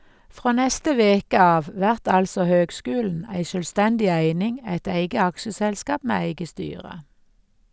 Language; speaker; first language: Norwegian; native; Norwegian